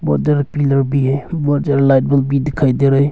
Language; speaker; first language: Hindi; early bilingual, other home language; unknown